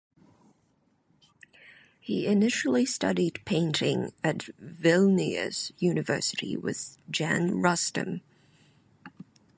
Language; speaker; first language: English; non-native, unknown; Cantonese